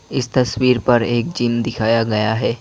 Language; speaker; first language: Hindi; non-native, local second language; Assamese